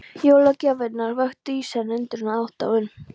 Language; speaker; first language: Icelandic; non-native, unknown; Polish